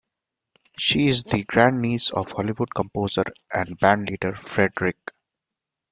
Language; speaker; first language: English; non-native, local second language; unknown